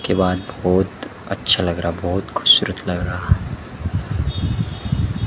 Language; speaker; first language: Hindi; native; Hindi